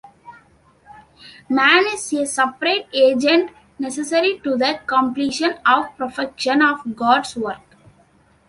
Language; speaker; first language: English; non-native, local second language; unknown